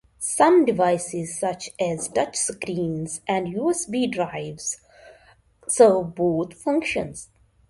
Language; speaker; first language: English; non-native, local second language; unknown